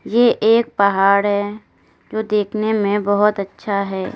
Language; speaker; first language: Hindi; native; Hindi